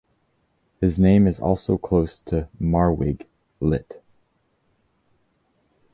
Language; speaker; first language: English; native; English